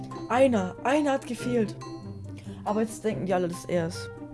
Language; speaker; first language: German; native; German